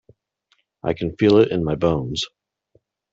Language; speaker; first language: English; native; English